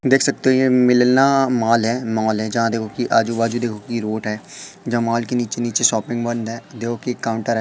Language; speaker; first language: Hindi; native; Hindi